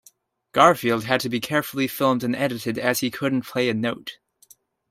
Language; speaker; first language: English; native; English